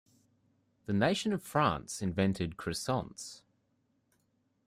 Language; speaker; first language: English; native; English